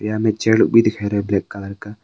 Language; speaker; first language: Hindi; early bilingual, other home language; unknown